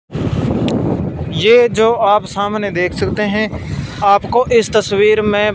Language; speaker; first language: Hindi; non-native, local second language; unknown